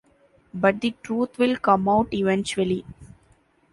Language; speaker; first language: English; non-native, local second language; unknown